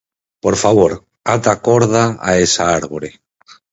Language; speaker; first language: Galician; native; Galician